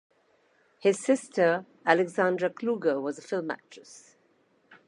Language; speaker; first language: English; non-native, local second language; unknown